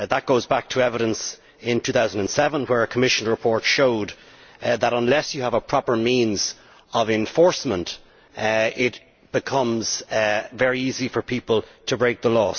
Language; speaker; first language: English; native; English